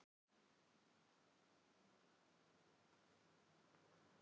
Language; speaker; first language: Icelandic; non-native, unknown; Filipino